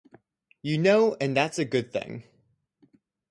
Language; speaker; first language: English; native; English